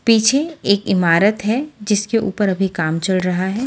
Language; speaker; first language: Hindi; native; Hindi